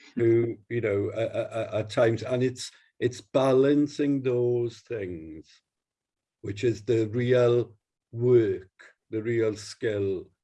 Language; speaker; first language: English; native; English